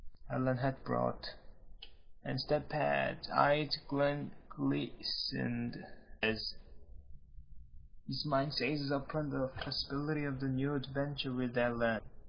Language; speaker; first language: English; non-native, learner; Korean